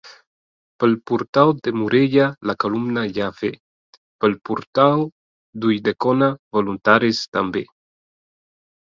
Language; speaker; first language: Catalan; non-native, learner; Spanish